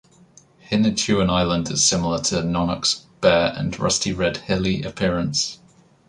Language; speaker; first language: English; native; English